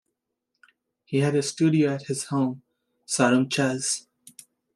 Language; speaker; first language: English; native; English